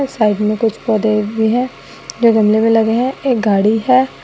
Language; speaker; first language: Hindi; non-native, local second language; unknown